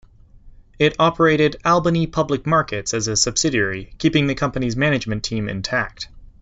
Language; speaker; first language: English; native; English